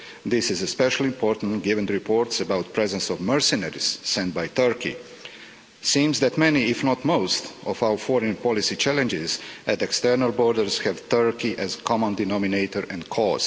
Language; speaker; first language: English; non-native, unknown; Croatian